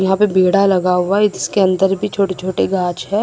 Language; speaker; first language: Hindi; non-native, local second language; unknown